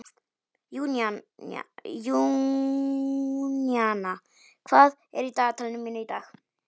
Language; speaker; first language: Icelandic; non-native, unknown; Polish